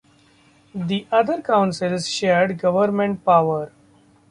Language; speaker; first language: English; non-native, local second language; Marathi